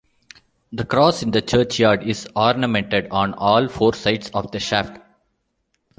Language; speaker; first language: English; non-native, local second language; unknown